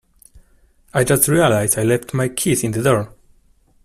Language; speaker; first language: English; non-native, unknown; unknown